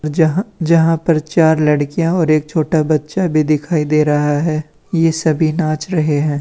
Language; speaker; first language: Hindi; native; Hindi